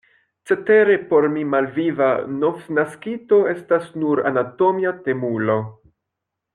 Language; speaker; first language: Esperanto; non-native, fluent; French